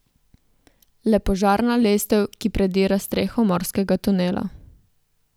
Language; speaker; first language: Slovenian; native; Slovenian